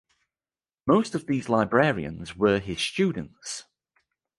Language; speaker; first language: English; native; English